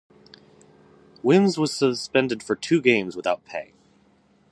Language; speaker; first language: English; native; English